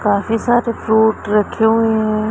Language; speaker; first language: Hindi; non-native, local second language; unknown